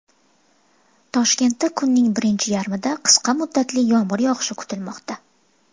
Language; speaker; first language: Uzbek; native; Uzbek